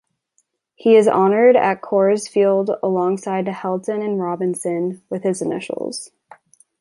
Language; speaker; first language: English; native; English